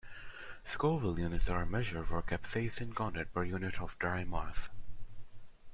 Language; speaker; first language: English; non-native, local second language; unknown